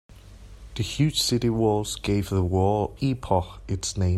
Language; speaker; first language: English; non-native, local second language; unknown